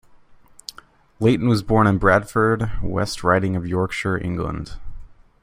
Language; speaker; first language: English; native; English